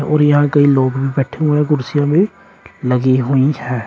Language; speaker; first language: Hindi; native; Hindi